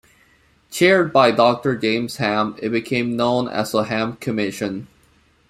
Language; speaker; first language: English; non-native, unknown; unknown